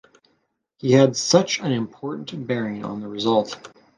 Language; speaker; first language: English; native; English